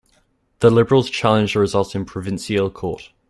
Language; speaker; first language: English; native; English